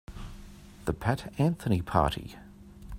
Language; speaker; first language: English; native; English